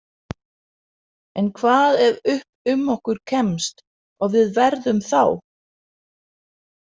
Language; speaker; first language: Icelandic; non-native, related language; Danish